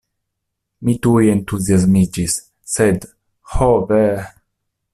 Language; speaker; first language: Esperanto; non-native, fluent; Italian